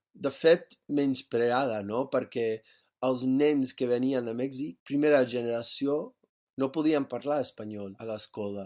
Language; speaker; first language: Catalan; non-native, fluent; English